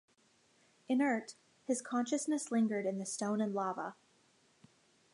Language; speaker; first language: English; native; English